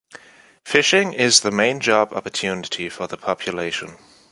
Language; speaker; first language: English; non-native, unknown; German